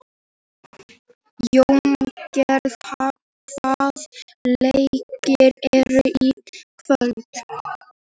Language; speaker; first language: Icelandic; native; Icelandic